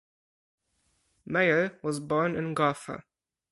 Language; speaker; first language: English; non-native, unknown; Polish